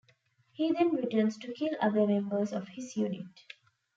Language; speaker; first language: English; non-native, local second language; Tamil